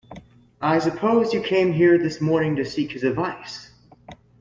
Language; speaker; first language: English; native; English